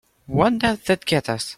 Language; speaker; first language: English; native; English